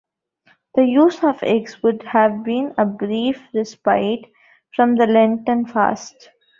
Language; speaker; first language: English; non-native, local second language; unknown